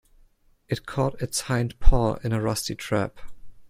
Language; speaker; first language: English; non-native, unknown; German